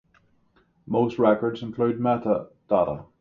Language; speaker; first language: English; native; English